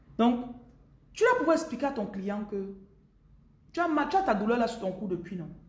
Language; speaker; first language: French; non-native, local second language; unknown